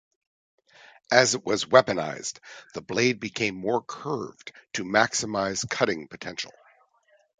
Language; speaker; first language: English; native; English